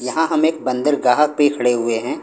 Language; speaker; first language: Hindi; non-native, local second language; Punjabi